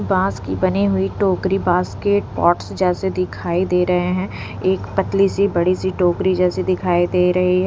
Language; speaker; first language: Hindi; non-native, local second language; Punjabi